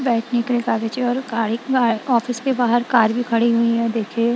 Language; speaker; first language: Hindi; non-native, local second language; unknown